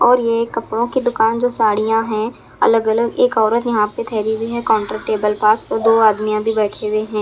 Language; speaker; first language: Hindi; non-native, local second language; Punjabi